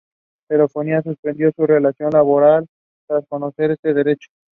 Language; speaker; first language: English; non-native, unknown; Spanish